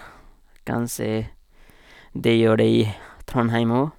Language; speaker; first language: Norwegian; non-native, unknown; Nepali